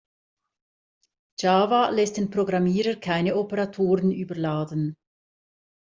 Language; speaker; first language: German; native; German